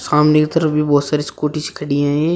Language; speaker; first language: Hindi; native; Hindi